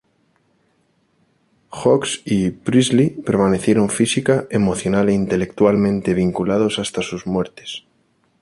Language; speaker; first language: Spanish; native; Spanish